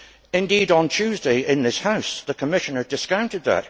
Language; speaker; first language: English; native; English